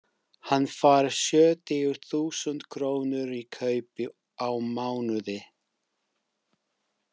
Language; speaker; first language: Icelandic; non-native, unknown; English